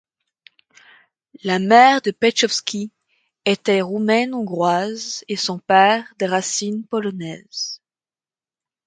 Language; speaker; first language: French; native; French